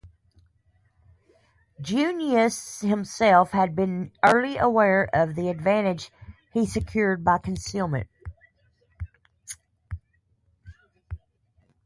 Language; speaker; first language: English; native; English